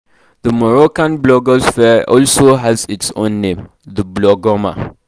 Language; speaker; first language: English; non-native, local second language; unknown